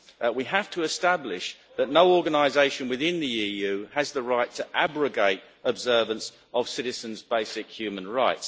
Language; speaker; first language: English; native; English